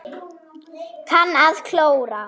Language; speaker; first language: Icelandic; non-native, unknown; German